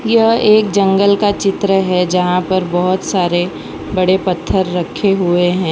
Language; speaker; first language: Hindi; non-native, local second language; Gujarati